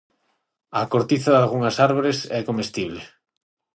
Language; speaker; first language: Galician; non-native, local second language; Spanish